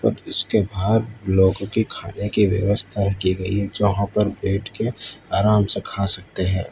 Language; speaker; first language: Hindi; non-native, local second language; Gujarati